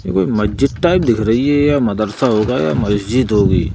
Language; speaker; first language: Hindi; native; Hindi